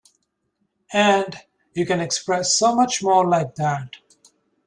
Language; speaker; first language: English; native; English